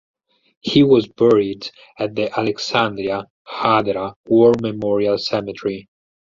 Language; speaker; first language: English; non-native, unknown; Italian